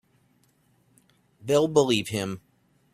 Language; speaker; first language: English; native; English